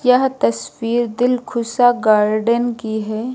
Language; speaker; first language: Hindi; native; Hindi